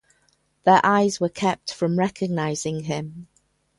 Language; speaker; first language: English; native; English